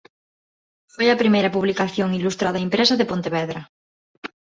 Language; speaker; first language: Galician; non-native, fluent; Spanish